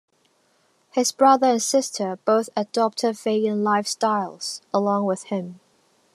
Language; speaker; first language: English; non-native, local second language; Cantonese